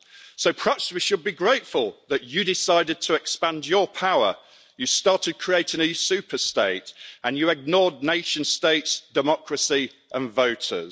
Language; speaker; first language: English; native; English